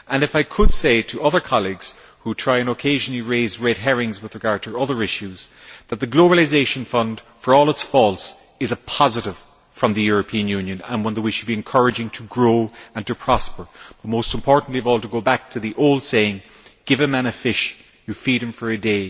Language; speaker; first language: English; native; English